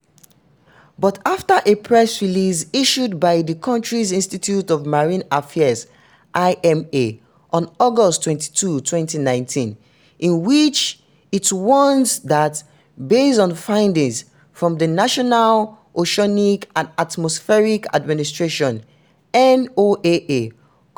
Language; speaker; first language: English; non-native, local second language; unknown